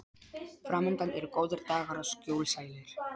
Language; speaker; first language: Icelandic; non-native, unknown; Polish